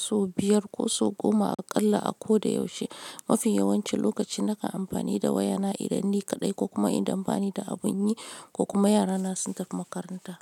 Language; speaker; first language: Hausa; non-native, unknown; Yoruba